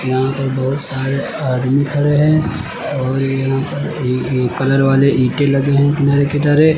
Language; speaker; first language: Hindi; native; Hindi